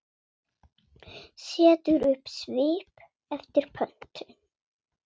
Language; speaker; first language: Icelandic; non-native, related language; Swedish